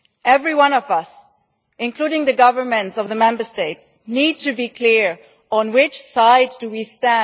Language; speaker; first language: English; non-native, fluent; German